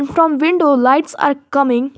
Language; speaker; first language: English; non-native, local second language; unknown